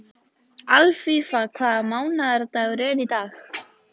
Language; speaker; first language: Icelandic; native; Icelandic